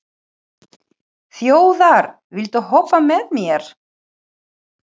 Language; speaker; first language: Icelandic; non-native, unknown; Ukrainian